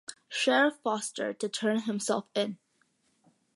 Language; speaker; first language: English; early bilingual, other home language; Malayalam